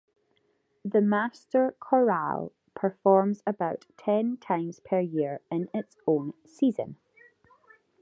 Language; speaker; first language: English; native; English